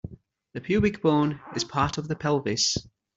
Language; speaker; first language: English; native; English